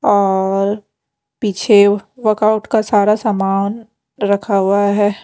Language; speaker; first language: Hindi; non-native, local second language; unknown